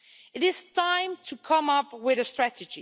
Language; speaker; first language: English; non-native, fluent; Dutch